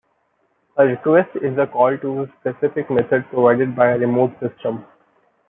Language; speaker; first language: English; non-native, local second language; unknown